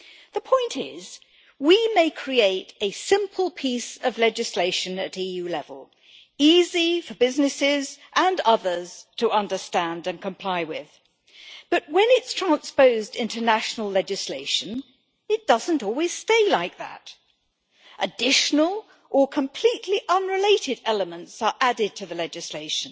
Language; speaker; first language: English; native; English